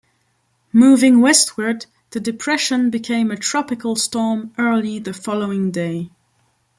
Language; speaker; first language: English; non-native, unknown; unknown